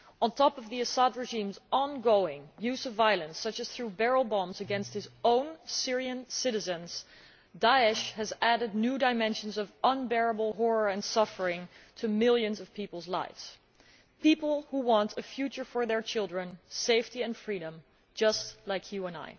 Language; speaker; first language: English; non-native, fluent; Dutch